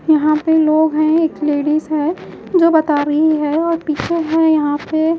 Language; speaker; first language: Hindi; native; Hindi